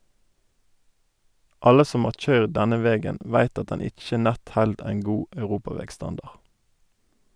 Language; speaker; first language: Norwegian; native; Norwegian